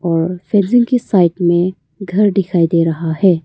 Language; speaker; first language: Hindi; early bilingual, other home language; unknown